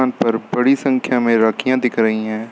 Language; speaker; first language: Hindi; native; Hindi